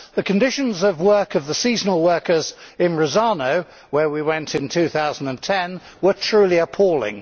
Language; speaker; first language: English; native; English